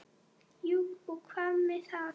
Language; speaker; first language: Icelandic; non-native, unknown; Polish